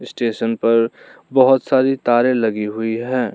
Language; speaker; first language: Hindi; non-native, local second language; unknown